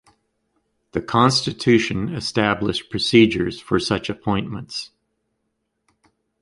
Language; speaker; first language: English; native; English